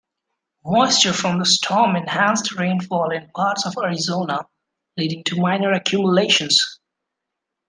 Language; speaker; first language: English; non-native, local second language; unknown